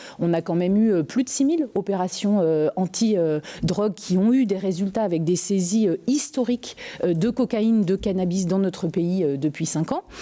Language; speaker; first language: French; native; French